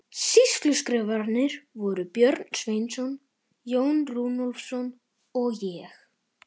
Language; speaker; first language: Icelandic; native; Icelandic